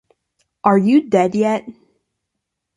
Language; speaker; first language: English; native; English